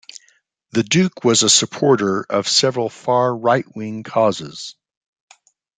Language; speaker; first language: English; native; English